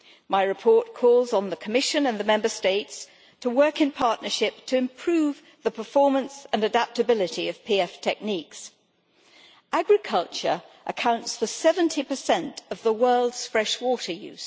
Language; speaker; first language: English; native; English